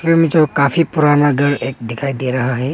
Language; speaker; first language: Hindi; non-native, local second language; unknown